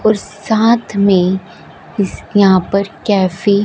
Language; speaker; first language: Hindi; non-native, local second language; Punjabi